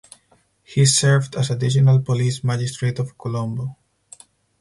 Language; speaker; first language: English; non-native, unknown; Spanish